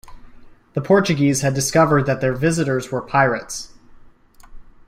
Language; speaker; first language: English; native; English